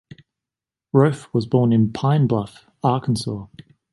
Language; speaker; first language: English; native; English